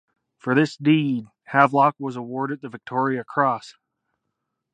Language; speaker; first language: English; native; English